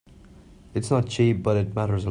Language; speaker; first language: English; non-native, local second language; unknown